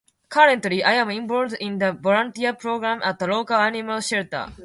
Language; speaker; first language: English; non-native, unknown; Japanese